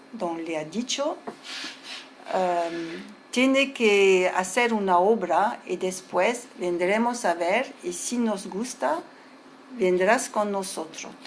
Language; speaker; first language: Spanish; early bilingual, heritage; Spanish